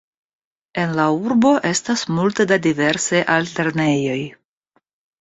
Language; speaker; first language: Esperanto; non-native, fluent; Russian